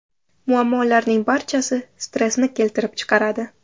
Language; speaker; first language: Uzbek; native; Uzbek